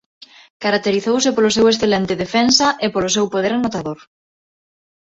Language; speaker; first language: Galician; non-native, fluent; Spanish